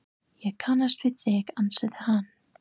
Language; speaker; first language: Icelandic; non-native, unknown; English